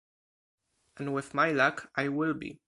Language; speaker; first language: English; non-native, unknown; Polish